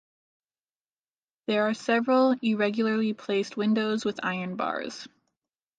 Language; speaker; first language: English; native; English